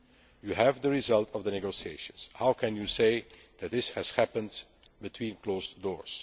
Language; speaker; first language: English; non-native, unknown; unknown